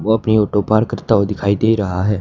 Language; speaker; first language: Hindi; native; Hindi